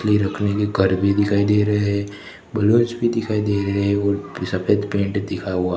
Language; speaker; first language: Hindi; non-native, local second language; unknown